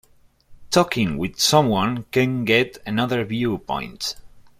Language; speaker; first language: English; non-native, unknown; Spanish